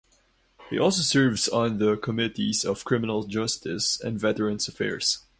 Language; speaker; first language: English; non-native, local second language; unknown